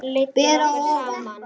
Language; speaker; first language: Icelandic; native; Icelandic